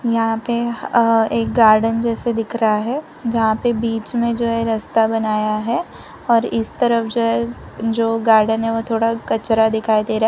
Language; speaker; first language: Hindi; non-native, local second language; Gujarati